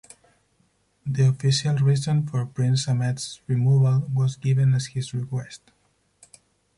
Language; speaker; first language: English; non-native, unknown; Spanish